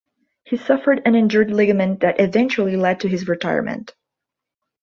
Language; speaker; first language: English; non-native, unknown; Portuguese